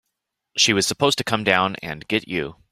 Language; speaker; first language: English; native; English